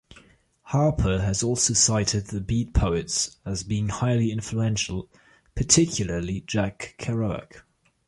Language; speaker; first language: English; non-native, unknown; German